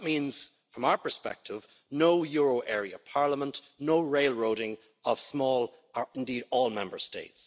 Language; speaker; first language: English; native; English